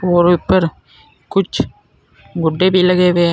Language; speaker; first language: Hindi; native; Hindi